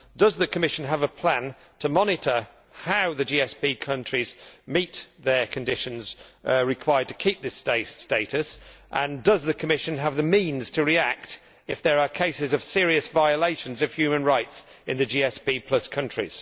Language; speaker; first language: English; native; English